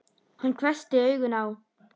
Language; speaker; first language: Icelandic; native; Icelandic